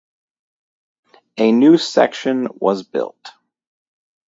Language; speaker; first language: English; native; English